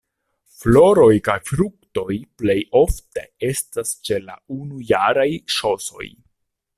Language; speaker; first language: Esperanto; non-native, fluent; Italian